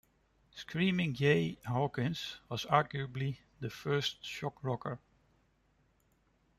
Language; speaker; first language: English; non-native, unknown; Dutch